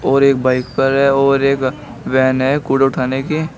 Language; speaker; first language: Hindi; native; Hindi